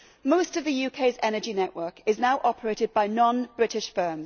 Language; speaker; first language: English; native; English